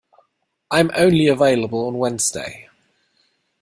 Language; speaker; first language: English; non-native, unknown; German